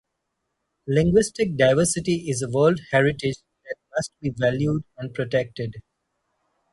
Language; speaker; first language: English; non-native, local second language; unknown